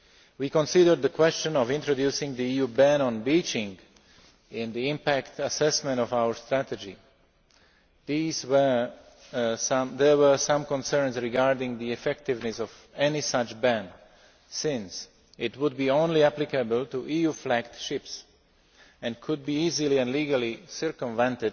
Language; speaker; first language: English; non-native, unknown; Slovak